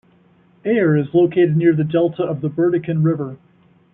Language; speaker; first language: English; native; English